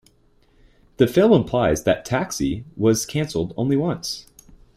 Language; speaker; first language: English; native; English